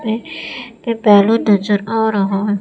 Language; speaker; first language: Hindi; native; Hindi